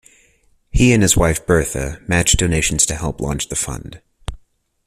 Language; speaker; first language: English; native; English